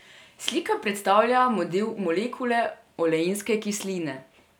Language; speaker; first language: Slovenian; non-native, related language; Serbian